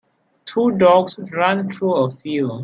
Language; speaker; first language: English; non-native, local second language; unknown